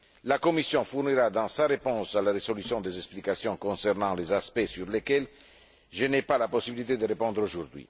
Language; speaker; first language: French; non-native, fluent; Italian